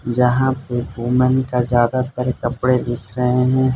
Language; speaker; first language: Hindi; non-native, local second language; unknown